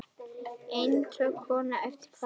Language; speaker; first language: Icelandic; native; Icelandic